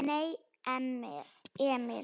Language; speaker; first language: Icelandic; non-native, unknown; Slovak